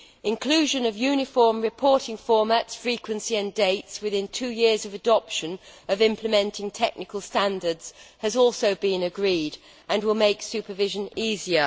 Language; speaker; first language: English; native; English